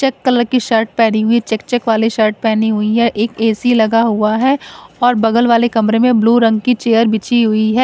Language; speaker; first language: Hindi; non-native, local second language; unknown